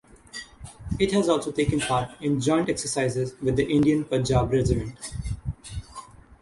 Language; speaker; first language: English; non-native, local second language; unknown